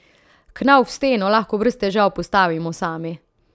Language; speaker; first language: Slovenian; native; Slovenian